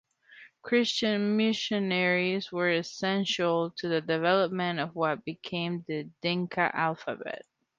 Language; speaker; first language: English; non-native, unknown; Spanish